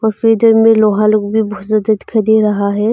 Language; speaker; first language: Hindi; non-native, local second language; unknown